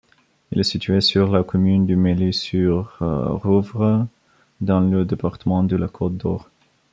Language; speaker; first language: French; non-native, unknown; Bulgarian